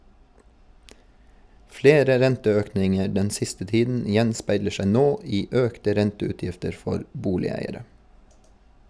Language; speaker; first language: Norwegian; native; Norwegian